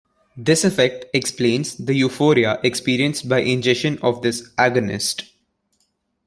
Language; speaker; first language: English; non-native, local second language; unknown